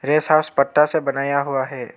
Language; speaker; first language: Hindi; non-native, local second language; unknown